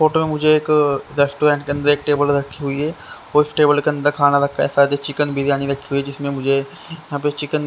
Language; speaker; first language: Hindi; native; Hindi